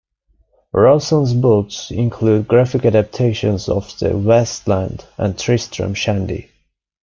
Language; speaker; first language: English; non-native, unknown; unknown